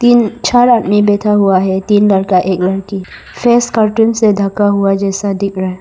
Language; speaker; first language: Hindi; non-native, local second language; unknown